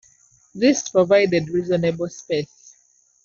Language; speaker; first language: English; non-native, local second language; Ganda